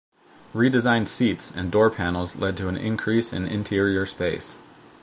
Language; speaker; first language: English; native; English